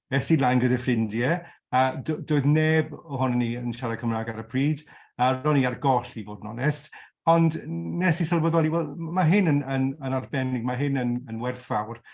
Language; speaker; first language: Welsh; non-native, local second language; English